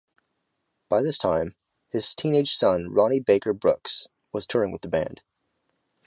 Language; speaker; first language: English; native; English